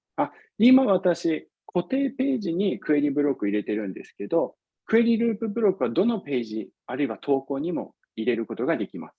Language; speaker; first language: Japanese; non-native, fluent; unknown